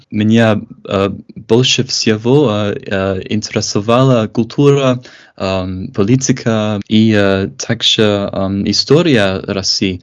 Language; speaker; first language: Russian; non-native, fluent; English